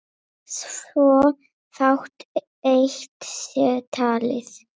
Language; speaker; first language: Icelandic; non-native, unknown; Polish